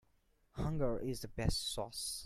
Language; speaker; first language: English; non-native, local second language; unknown